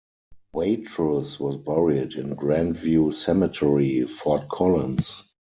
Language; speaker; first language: English; non-native, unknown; German